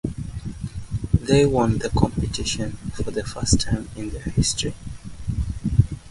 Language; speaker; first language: English; native; English